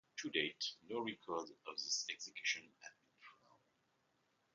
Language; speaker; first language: English; non-native, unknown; French